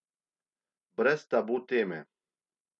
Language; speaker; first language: Slovenian; native; Slovenian